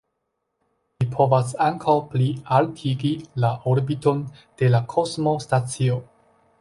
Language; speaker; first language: Esperanto; non-native, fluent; Chinese